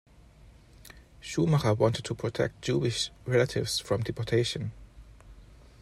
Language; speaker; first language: English; non-native, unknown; German